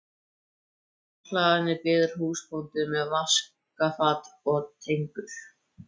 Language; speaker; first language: Icelandic; native; Icelandic